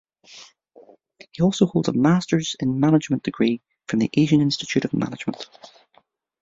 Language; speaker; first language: English; native; English